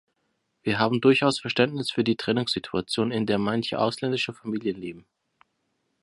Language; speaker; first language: German; non-native, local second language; Turkish